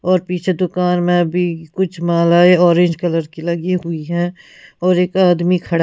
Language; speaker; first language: Hindi; non-native, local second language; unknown